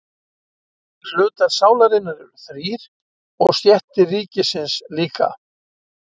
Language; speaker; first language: Icelandic; native; Icelandic